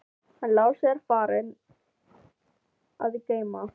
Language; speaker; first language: Icelandic; non-native, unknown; Filipino